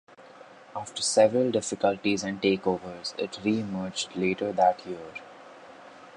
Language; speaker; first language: English; non-native, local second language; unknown